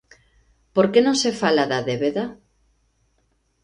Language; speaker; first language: Galician; native; Galician